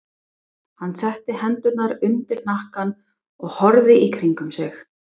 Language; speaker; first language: Icelandic; non-native, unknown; English